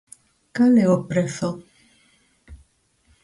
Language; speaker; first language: Galician; native; Galician